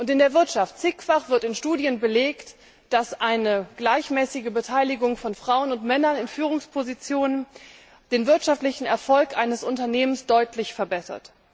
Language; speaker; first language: German; native; German